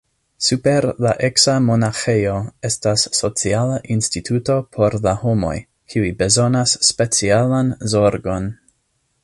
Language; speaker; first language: Esperanto; non-native, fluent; English